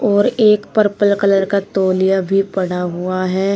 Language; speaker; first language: Hindi; native; Hindi